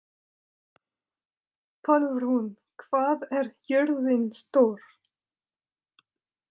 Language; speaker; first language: Icelandic; non-native, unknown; French